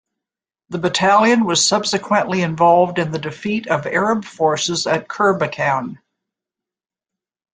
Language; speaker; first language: English; native; English